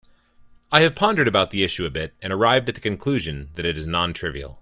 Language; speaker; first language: English; native; English